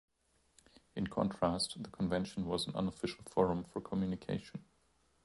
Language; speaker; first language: English; non-native, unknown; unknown